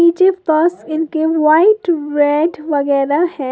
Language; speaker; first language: Hindi; native; Hindi